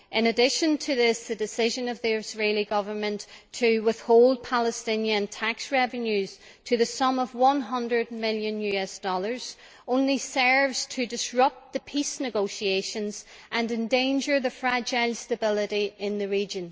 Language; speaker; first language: English; native; English